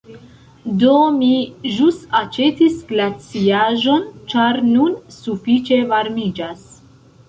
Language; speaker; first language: Esperanto; non-native, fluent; Central Kurdish